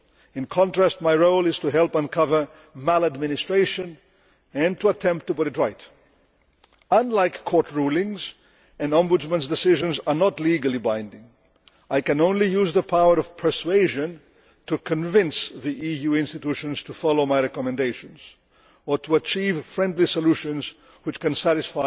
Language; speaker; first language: English; non-native, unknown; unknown